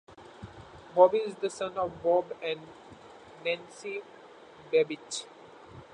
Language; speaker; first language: English; non-native, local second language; Marathi